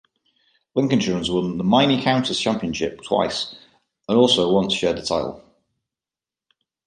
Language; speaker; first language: English; native; English